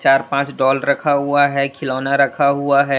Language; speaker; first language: Hindi; non-native, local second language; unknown